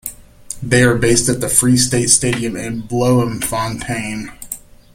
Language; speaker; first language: English; native; English